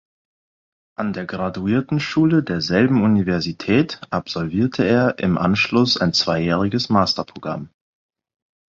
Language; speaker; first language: German; non-native, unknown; English